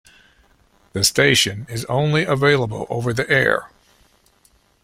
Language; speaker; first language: English; native; English